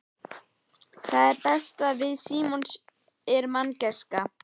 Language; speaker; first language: Icelandic; native; Icelandic